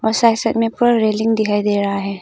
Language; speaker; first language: Hindi; non-native, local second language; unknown